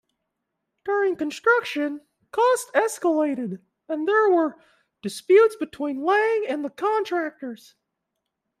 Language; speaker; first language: English; native; English